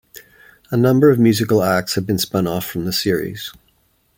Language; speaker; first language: English; native; English